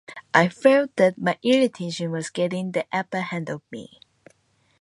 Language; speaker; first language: English; non-native, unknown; Japanese